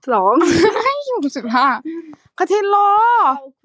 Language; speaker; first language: Icelandic; non-native, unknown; Thai